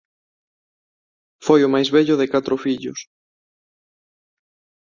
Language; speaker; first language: Galician; non-native, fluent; Spanish